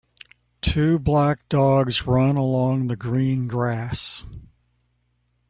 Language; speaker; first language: English; native; English